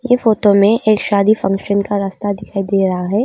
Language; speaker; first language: Hindi; non-native, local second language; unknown